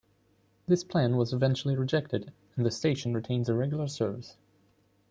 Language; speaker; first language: English; non-native, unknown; German